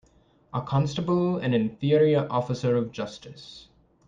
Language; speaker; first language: English; native; English